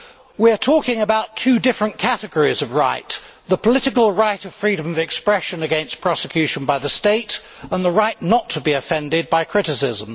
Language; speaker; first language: English; native; English